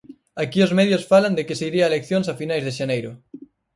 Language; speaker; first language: Galician; native; Galician